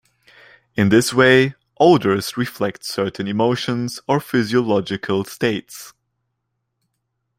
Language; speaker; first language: English; non-native, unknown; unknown